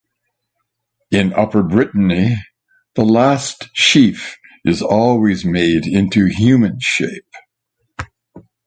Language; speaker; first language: English; native; English